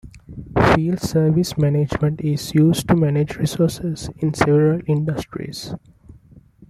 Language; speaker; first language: English; non-native, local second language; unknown